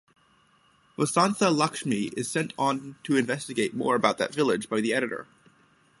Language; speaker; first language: English; native; English